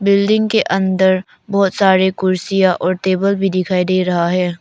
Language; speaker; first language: Hindi; non-native, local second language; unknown